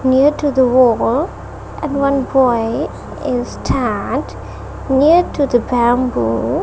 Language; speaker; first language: English; non-native, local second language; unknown